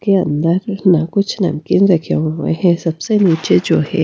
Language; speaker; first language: Hindi; non-native, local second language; Punjabi